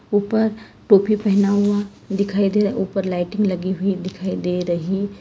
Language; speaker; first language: Hindi; non-native, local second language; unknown